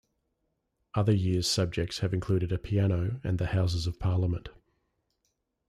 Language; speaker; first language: English; native; English